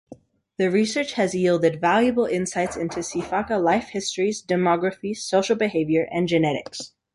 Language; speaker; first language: English; native; English